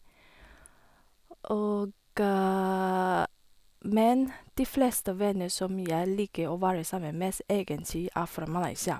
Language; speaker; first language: Norwegian; non-native, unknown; Chinese